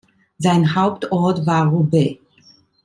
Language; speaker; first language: German; non-native, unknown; Italian